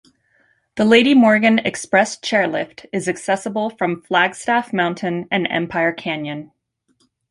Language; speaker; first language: English; native; English